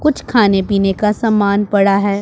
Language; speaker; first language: Hindi; non-native, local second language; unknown